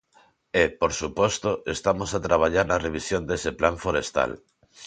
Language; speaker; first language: Galician; non-native, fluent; Spanish